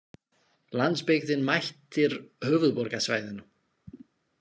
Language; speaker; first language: Icelandic; non-native, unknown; Slovak